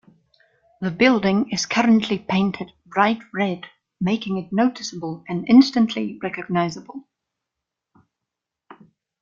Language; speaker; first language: English; non-native, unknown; German